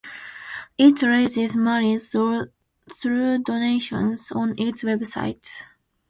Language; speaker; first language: English; non-native, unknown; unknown